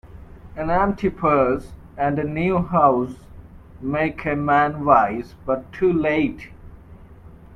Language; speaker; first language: English; non-native, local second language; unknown